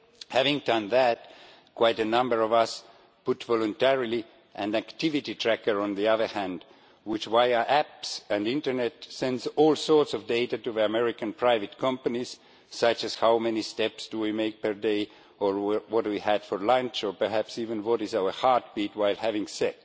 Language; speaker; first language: English; non-native, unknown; Estonian